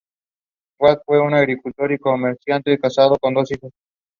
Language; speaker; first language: English; non-native, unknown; Spanish